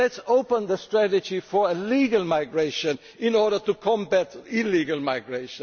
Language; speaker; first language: English; non-native, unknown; German